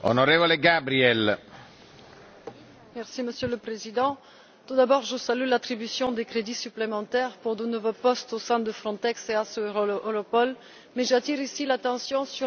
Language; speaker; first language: French; non-native, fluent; Bulgarian